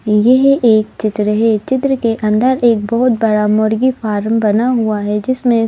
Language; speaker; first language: Hindi; native; Hindi